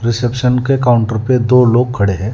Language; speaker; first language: Hindi; non-native, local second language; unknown